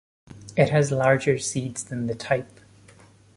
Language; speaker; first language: English; non-native, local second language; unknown